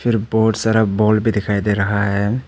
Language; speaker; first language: Hindi; non-native, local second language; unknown